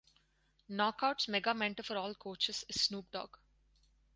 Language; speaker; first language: English; non-native, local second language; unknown